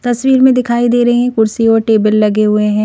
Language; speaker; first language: Hindi; native; Hindi